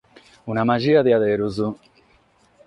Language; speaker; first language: Sardinian; non-native, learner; Catalan